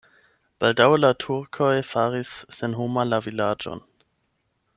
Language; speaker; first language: Esperanto; non-native, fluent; German